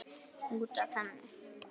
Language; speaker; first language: Icelandic; native; Icelandic